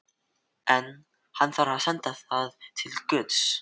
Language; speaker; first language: Icelandic; non-native, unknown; Filipino